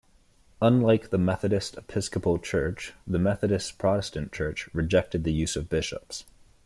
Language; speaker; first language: English; native; English